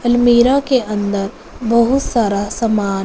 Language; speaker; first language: Hindi; non-native, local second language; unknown